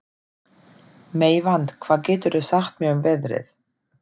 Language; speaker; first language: Icelandic; non-native, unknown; German